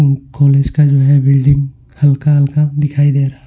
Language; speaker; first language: Hindi; non-native, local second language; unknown